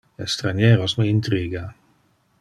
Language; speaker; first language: Interlingua; non-native, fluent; Dutch